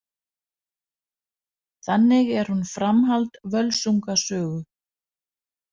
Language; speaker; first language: Icelandic; non-native, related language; Danish